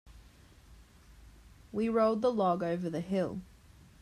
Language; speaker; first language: English; native; English